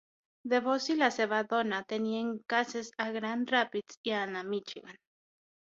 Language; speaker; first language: Catalan; non-native, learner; Spanish